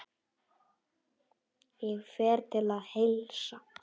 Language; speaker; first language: Icelandic; non-native, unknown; Polish